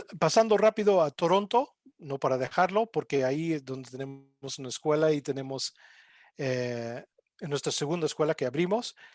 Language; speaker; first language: Spanish; non-native, fluent; English